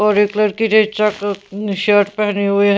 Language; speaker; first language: Hindi; non-native, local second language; Punjabi